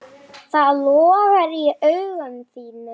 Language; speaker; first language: Icelandic; non-native, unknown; Lithuanian